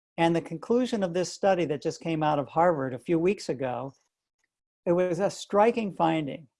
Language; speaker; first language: English; native; English